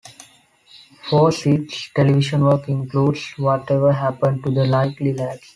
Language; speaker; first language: English; non-native, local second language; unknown